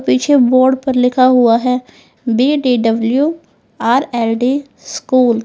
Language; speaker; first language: Hindi; native; Hindi